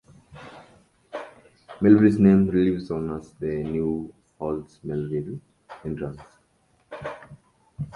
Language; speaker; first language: English; non-native, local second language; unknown